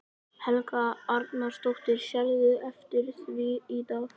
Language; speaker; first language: Icelandic; native; Icelandic